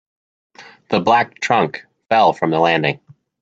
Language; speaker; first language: English; native; English